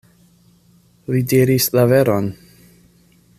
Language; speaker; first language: Esperanto; non-native, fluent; English